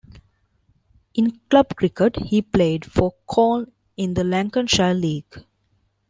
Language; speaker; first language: English; non-native, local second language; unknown